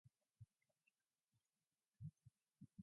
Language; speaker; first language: English; non-native, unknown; Mongolian